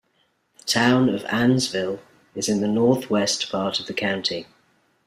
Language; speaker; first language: English; native; English